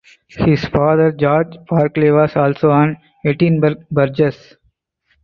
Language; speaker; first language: English; non-native, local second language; Tamil